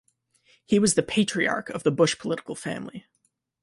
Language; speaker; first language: English; native; English